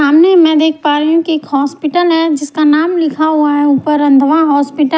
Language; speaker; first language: Hindi; non-native, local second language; Punjabi